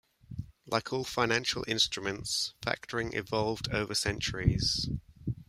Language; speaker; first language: English; native; English